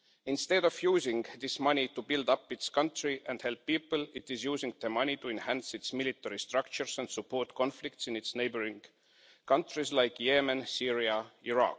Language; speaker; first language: English; non-native, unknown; Estonian